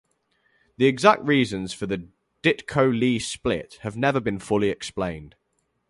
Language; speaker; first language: English; native; English